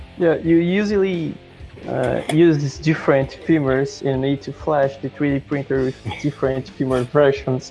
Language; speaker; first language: English; non-native, fluent; Portuguese